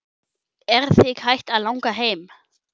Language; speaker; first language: Icelandic; non-native, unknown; German